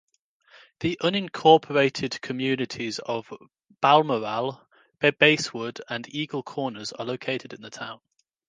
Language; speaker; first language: English; native; English